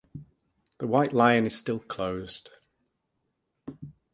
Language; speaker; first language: English; native; English